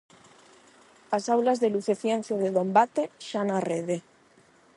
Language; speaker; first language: Galician; non-native, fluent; Spanish